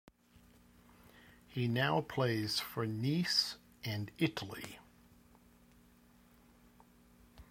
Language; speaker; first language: English; native; English